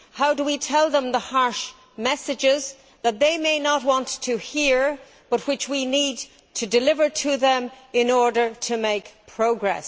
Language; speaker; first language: English; native; English